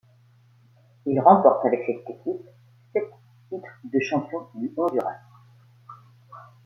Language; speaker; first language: French; native; French